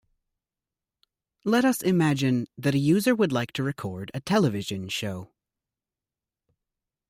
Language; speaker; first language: English; native; English